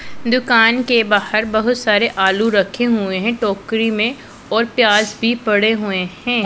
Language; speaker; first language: Hindi; non-native, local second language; Punjabi